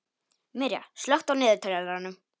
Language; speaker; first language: Icelandic; non-native, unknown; Polish